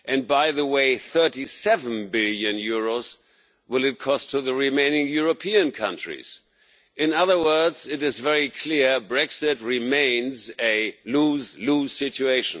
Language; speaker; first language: English; non-native, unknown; German